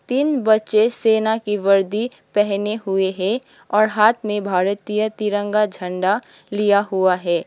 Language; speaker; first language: Hindi; non-native, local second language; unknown